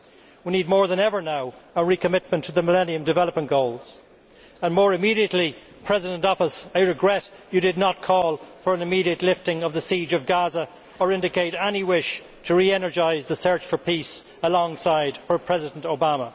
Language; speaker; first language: English; native; English